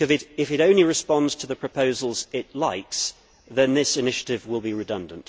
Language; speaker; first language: English; native; English